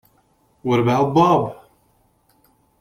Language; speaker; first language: English; native; English